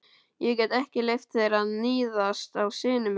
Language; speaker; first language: Icelandic; native; Icelandic